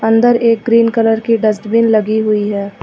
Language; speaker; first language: Hindi; native; Hindi